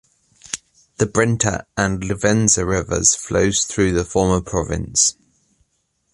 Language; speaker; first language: English; native; English